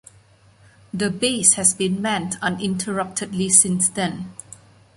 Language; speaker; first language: English; non-native, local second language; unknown